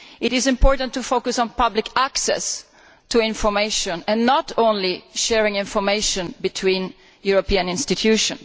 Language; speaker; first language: English; non-native, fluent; Italian